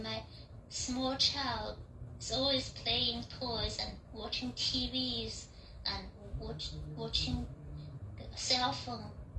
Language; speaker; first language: English; non-native, fluent; Chinese